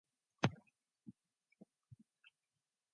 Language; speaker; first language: English; non-native, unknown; Mongolian